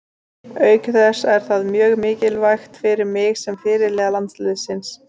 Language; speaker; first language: Icelandic; native; Icelandic